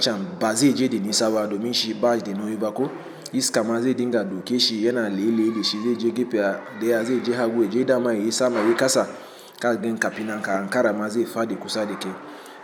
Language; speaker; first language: Hausa; non-native, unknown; Igbo